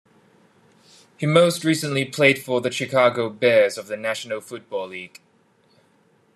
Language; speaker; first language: English; non-native, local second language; Cantonese